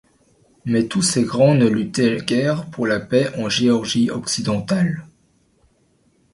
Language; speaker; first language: French; native; French